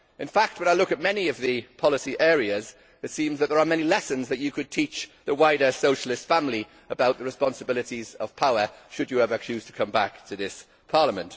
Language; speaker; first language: English; native; English